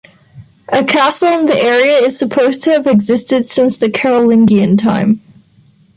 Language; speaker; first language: English; non-native, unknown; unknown